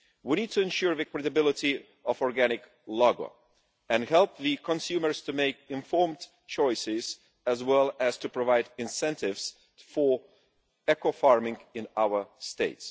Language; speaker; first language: English; non-native, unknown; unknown